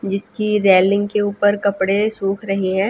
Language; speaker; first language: Hindi; native; Hindi